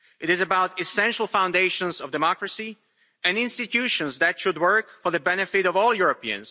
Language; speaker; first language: English; non-native, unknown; Slovak